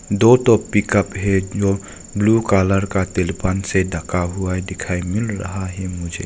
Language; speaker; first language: Hindi; non-native, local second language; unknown